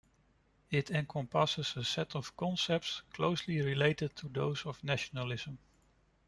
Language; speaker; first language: English; non-native, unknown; Dutch